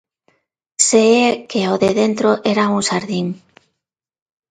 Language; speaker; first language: Galician; non-native, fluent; Spanish